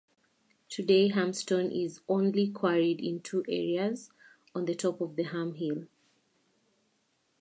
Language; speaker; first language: English; non-native, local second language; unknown